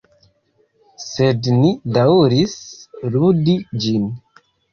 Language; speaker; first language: Esperanto; non-native, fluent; Kinyarwanda